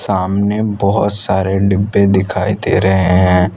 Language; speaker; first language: Hindi; non-native, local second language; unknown